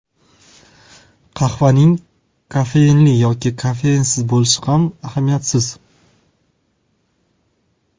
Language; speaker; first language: Uzbek; non-native, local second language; Kazakh